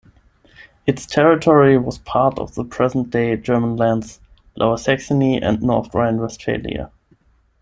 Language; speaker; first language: English; non-native, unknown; German